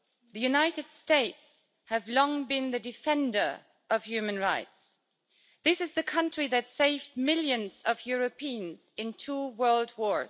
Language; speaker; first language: English; native; English